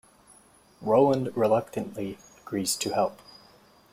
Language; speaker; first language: English; native; English